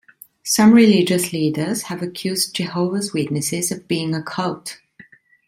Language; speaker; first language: English; non-native, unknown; Italian